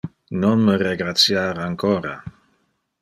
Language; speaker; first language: Interlingua; non-native, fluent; Dutch